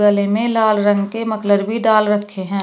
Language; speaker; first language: Hindi; native; Hindi